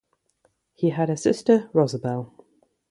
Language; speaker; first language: English; native; English